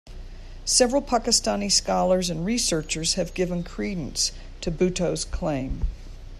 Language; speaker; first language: English; native; English